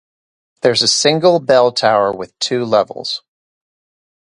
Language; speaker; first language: English; native; English